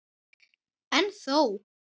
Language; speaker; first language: Icelandic; native; Icelandic